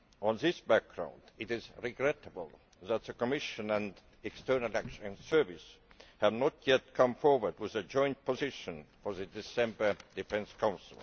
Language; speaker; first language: English; non-native, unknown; Estonian